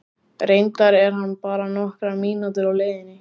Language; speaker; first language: Icelandic; native; Icelandic